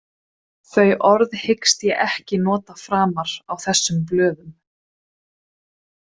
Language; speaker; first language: Icelandic; non-native, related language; Swedish